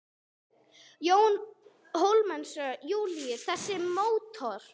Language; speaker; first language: Icelandic; non-native, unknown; English